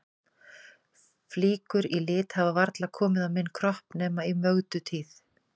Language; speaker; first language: Icelandic; native; Icelandic